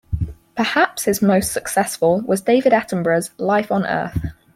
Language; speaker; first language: English; native; English